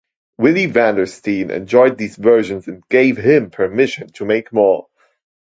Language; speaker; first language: English; non-native, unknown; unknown